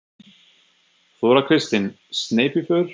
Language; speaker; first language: Icelandic; non-native, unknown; German